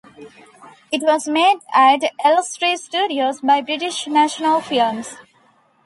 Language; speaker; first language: English; non-native, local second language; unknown